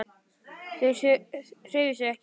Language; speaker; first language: Icelandic; native; Icelandic